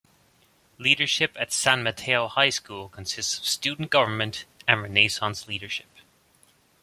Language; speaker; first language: English; native; English